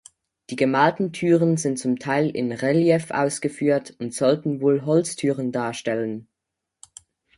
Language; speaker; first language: German; native; German